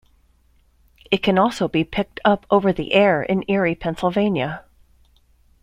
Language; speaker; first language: English; native; English